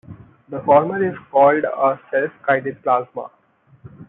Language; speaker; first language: English; non-native, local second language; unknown